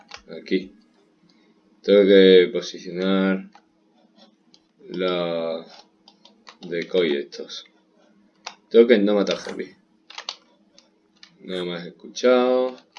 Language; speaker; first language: Spanish; native; Spanish